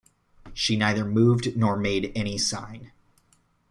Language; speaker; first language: English; native; English